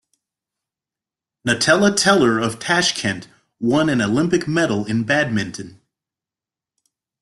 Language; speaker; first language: English; native; English